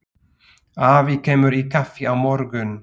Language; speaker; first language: Icelandic; non-native, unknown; Slovak